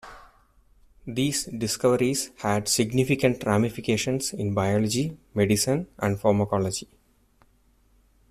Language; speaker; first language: English; non-native, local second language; Tamil